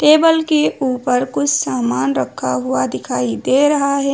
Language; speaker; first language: Hindi; native; Hindi